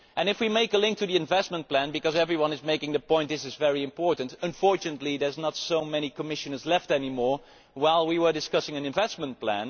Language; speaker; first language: English; non-native, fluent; Dutch